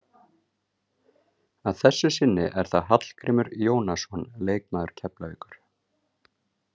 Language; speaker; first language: Icelandic; native; Icelandic